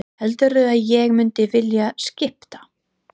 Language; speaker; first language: Icelandic; non-native, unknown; English